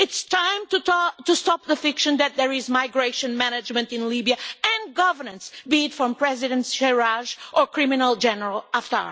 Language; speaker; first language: English; non-native, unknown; Portuguese